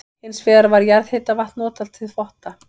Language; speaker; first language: Icelandic; native; Icelandic